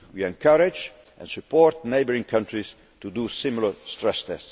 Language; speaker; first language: English; non-native, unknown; Dutch